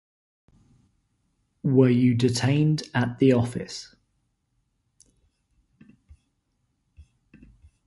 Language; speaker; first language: English; native; English